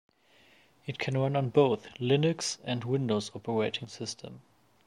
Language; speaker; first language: English; non-native, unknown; German